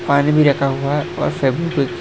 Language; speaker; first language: Hindi; non-native, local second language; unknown